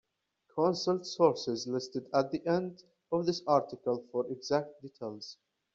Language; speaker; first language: English; native; English